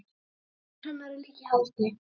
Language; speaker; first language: Icelandic; native; Icelandic